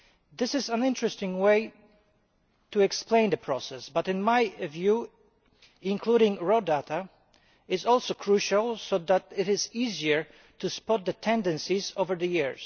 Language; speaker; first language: English; non-native, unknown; Polish